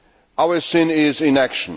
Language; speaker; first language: English; non-native, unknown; Polish